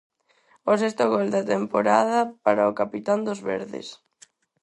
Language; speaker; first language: Galician; non-native, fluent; Spanish